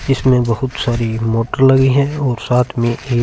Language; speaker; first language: Hindi; non-native, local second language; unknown